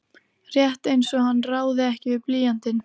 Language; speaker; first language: Icelandic; native; Icelandic